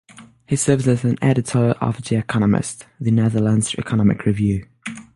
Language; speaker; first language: English; non-native, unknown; French